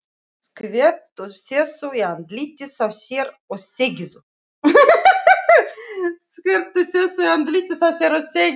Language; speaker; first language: Icelandic; non-native, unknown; Russian